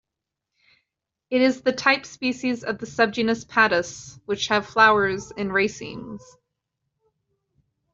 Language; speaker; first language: English; native; English